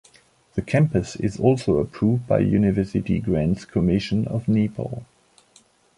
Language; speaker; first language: English; non-native, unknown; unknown